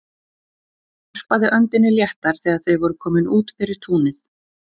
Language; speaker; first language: Icelandic; native; Icelandic